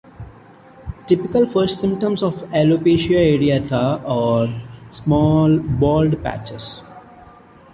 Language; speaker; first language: English; non-native, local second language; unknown